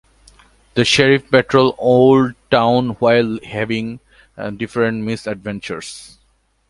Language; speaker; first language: English; non-native, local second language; Bangla